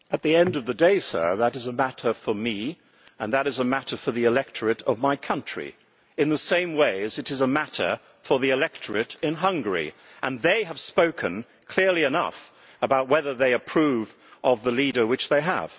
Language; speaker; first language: English; native; English